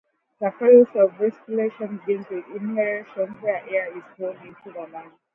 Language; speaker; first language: English; non-native, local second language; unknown